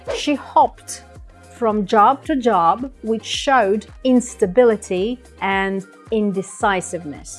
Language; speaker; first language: English; non-native, fluent; Russian